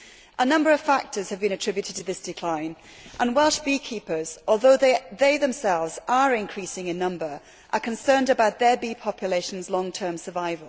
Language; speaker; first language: English; native; English